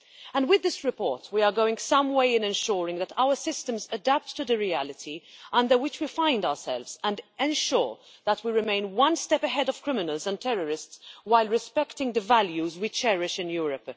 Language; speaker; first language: English; non-native, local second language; Maltese